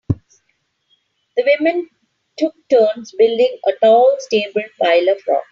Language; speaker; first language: English; non-native, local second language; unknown